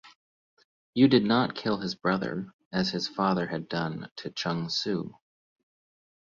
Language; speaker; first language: English; native; English